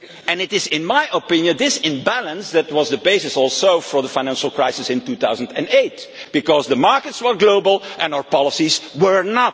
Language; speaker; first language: English; non-native, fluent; Dutch